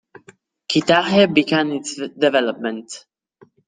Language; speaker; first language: English; non-native, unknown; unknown